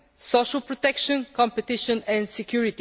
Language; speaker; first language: English; non-native, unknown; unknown